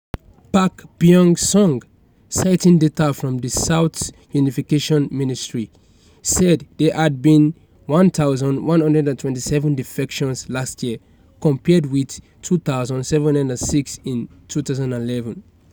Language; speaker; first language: English; non-native, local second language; Yoruba